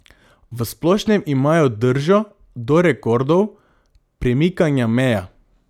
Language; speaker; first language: Slovenian; non-native, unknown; Macedonian